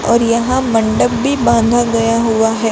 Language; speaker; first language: Hindi; non-native, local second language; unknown